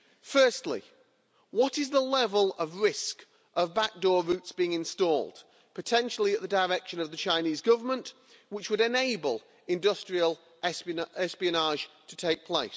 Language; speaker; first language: English; native; English